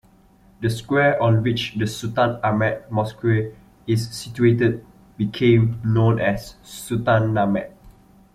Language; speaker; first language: English; non-native, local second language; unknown